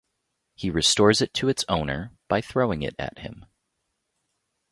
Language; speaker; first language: English; native; English